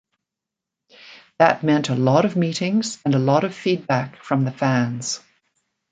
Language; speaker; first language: English; native; English